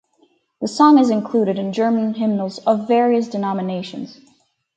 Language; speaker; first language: English; native; English